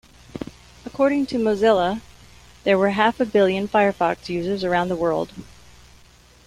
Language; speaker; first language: English; native; English